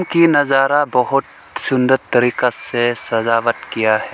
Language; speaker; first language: Hindi; non-native, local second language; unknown